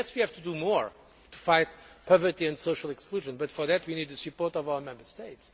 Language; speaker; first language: English; non-native, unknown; Portuguese